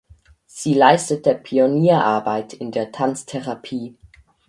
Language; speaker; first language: German; native; German